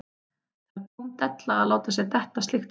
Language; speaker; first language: Icelandic; native; Icelandic